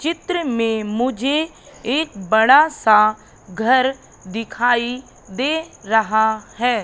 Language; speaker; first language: Hindi; native; Hindi